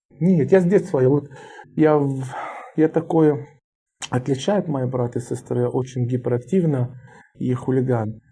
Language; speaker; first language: Russian; non-native, learner; Arabic